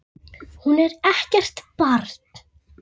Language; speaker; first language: Icelandic; native; Icelandic